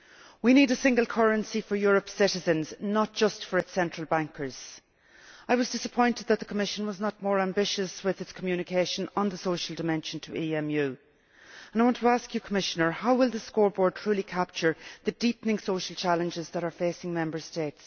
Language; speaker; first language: English; native; English